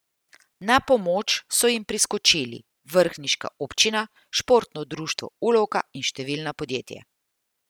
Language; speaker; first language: Slovenian; native; Slovenian